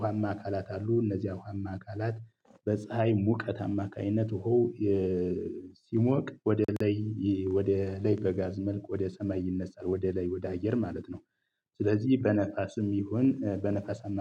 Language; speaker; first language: Amharic; native; Amharic